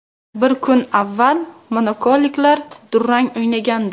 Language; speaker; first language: Uzbek; native; Uzbek